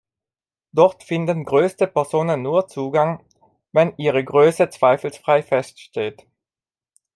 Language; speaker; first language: German; non-native, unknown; Italian